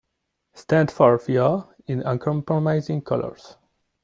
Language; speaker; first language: English; non-native, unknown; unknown